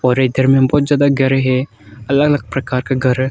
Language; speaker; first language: Hindi; early bilingual, other home language; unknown